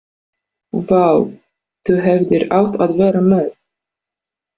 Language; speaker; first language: Icelandic; non-native, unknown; Polish